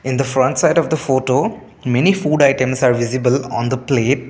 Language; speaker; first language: English; non-native, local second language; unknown